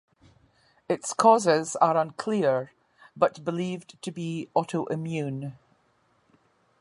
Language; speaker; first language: English; native; English